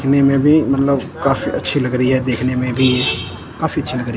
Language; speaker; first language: Hindi; non-native, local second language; Punjabi